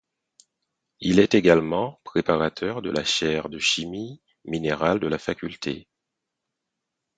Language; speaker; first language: French; non-native, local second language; Haitian Creole